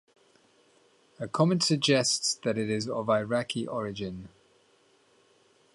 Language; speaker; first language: English; native; English